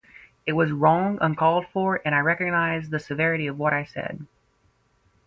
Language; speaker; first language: English; native; English